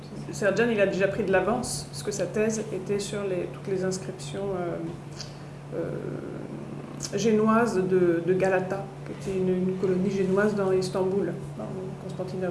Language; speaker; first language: French; native; French